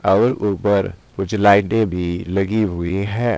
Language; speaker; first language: Hindi; native; Hindi